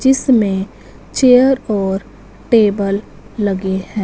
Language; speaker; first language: Hindi; non-native, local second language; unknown